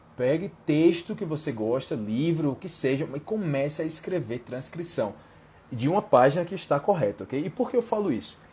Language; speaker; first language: Portuguese; non-native, fluent; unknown